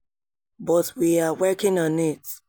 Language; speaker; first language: English; non-native, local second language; Yoruba